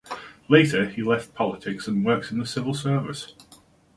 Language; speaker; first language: English; native; English